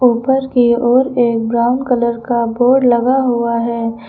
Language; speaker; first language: Hindi; native; Hindi